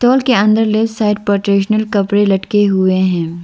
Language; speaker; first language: Hindi; non-native, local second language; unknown